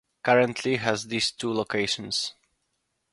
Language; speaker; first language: English; non-native, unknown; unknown